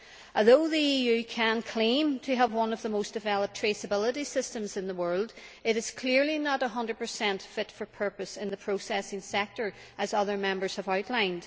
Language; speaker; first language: English; native; English